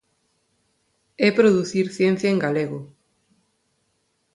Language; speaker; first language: Galician; non-native, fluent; Spanish